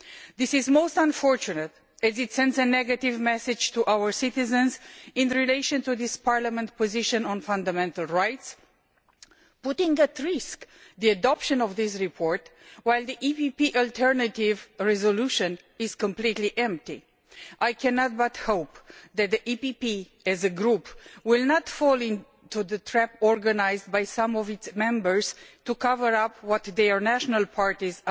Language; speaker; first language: English; non-native, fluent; Romanian